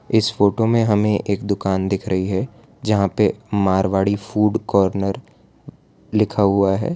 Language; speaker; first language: Hindi; non-native, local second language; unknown